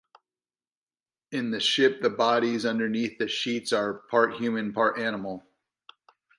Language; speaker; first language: English; native; English